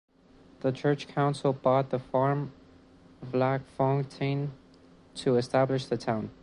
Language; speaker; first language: English; non-native, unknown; Spanish